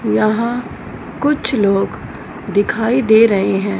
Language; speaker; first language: Hindi; non-native, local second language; Punjabi